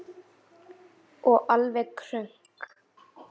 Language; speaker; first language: Icelandic; native; Icelandic